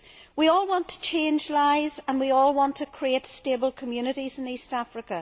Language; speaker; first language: English; native; English